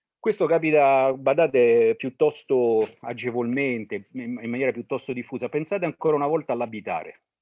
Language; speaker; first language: Italian; early bilingual, other home language; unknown